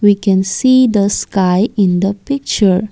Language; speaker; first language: English; non-native, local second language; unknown